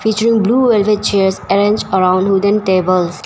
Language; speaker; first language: English; non-native, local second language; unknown